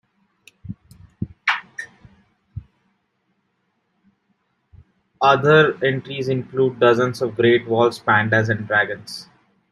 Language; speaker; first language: English; non-native, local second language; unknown